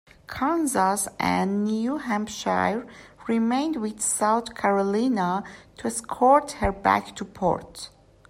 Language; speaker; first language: English; non-native, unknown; Persian